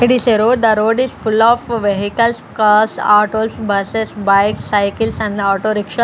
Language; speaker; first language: English; non-native, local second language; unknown